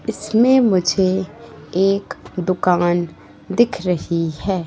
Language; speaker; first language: Hindi; native; Hindi